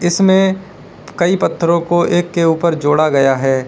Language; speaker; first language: Hindi; native; Hindi